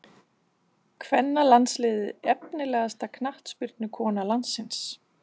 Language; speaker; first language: Icelandic; non-native, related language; Danish